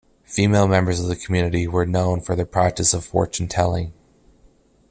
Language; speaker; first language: English; native; English